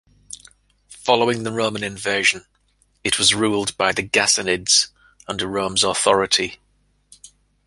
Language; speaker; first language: English; native; English